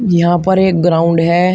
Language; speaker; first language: Hindi; native; Hindi